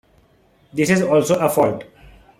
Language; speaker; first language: English; non-native, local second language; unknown